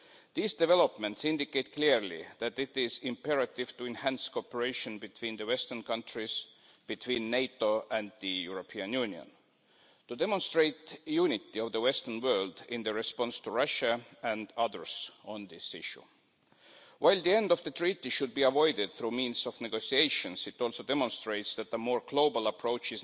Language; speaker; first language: English; non-native, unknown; Estonian